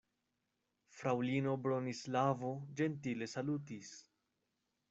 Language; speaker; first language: Esperanto; non-native, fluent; Spanish